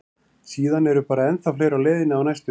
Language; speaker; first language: Icelandic; native; Icelandic